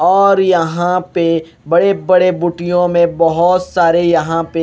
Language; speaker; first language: Hindi; non-native, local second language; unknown